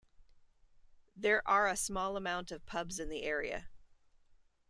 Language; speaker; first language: English; native; English